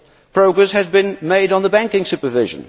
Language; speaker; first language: English; non-native, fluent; Dutch